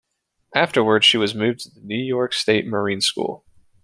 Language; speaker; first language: English; native; English